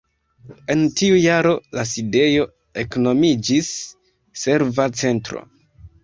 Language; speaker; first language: Esperanto; non-native, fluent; Kinyarwanda